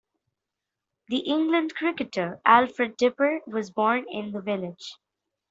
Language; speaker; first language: English; non-native, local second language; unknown